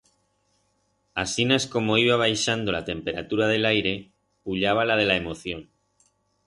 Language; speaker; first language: Aragonese; non-native, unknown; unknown